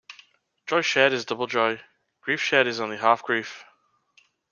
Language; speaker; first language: English; native; English